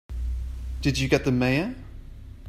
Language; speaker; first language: English; native; English